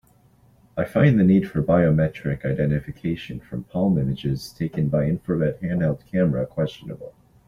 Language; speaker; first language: English; native; English